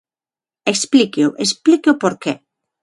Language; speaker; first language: Galician; non-native, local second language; Spanish